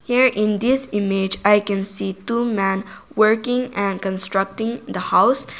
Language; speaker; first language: English; non-native, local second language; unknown